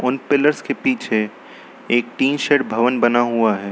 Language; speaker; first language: Hindi; native; Hindi